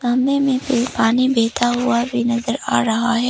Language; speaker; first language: Hindi; early bilingual, other home language; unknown